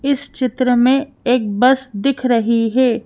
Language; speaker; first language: Hindi; native; Hindi